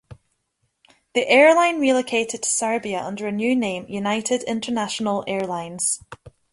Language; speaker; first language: English; native; English